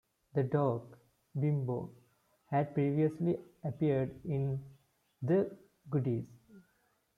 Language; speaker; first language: English; non-native, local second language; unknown